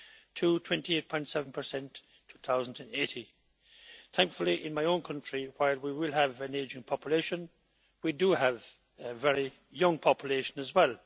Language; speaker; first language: English; native; English